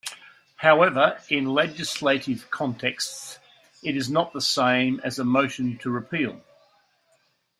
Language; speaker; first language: English; native; English